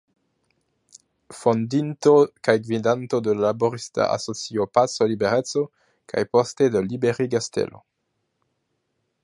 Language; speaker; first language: Esperanto; non-native, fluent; French